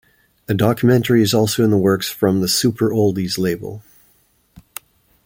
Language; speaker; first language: English; native; English